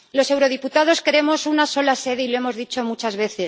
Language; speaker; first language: Spanish; native; Spanish